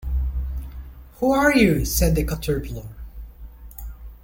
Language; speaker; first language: English; native; English